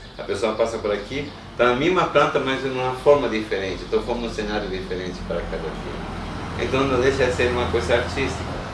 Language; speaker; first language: Portuguese; non-native, fluent; Spanish